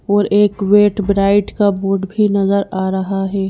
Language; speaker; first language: Hindi; native; Hindi